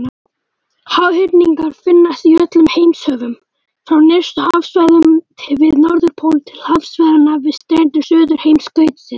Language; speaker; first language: Icelandic; native; Icelandic